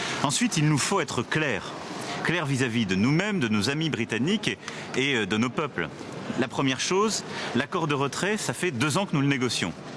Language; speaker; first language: French; native; French